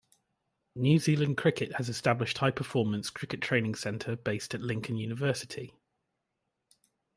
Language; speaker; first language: English; native; English